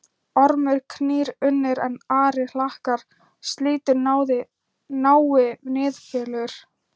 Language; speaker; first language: Icelandic; non-native, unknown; Thai